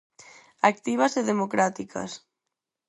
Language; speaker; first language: Galician; non-native, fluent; Spanish